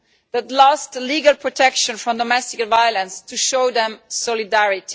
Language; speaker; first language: English; non-native, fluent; Italian